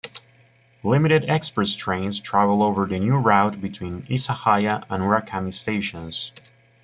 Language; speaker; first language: English; native; English